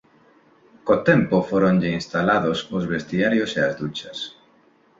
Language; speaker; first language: Galician; non-native, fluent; Spanish